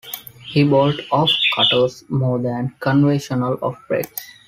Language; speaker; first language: English; non-native, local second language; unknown